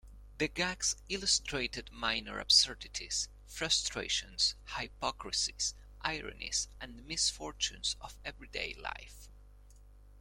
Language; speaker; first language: English; non-native, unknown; Spanish